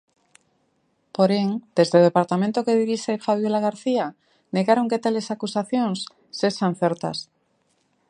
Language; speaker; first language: Galician; native; Galician